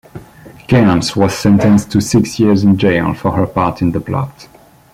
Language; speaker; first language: English; non-native, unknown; French